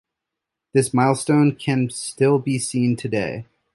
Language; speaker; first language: English; native; English